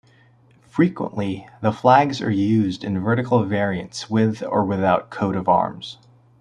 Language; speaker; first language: English; native; English